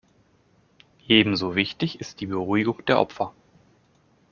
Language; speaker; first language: German; native; German